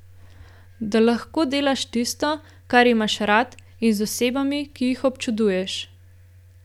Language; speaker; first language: Slovenian; native; Slovenian